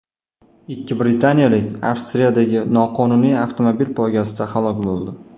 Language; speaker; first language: Uzbek; non-native, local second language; Russian